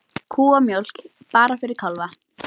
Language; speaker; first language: Icelandic; native; Icelandic